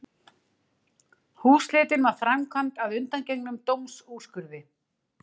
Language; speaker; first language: Icelandic; native; Icelandic